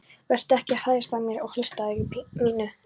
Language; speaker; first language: Icelandic; non-native, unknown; Polish